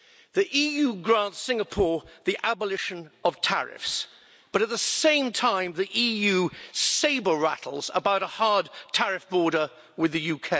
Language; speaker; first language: English; native; English